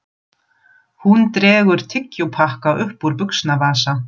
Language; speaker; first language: Icelandic; non-native, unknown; German